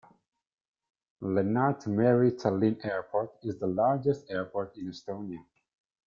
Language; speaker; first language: English; non-native, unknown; Italian